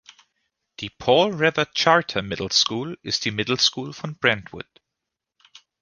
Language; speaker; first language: German; native; German